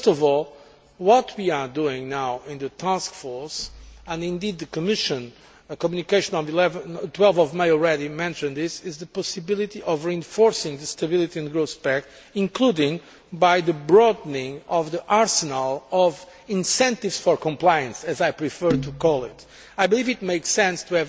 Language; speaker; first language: English; non-native, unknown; Portuguese